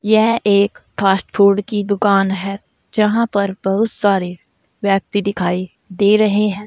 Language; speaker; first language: Hindi; native; Hindi